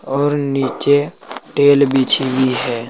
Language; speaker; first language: Hindi; native; Hindi